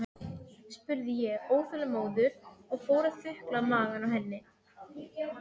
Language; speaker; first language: Icelandic; non-native, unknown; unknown